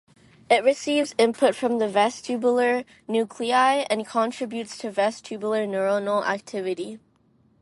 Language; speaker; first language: English; non-native, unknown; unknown